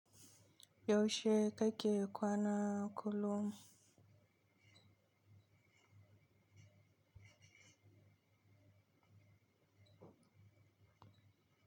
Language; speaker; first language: Hausa; native; Hausa